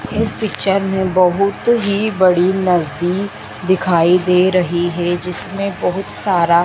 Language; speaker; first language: Hindi; native; Hindi